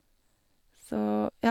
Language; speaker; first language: Norwegian; non-native, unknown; Korean